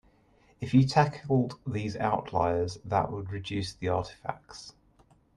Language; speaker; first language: English; native; English